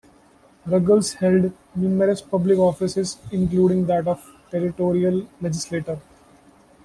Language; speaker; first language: English; non-native, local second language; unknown